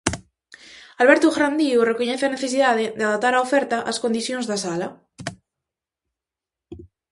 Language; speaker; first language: Galician; native; Galician